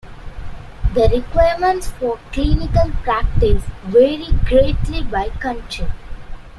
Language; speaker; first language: English; non-native, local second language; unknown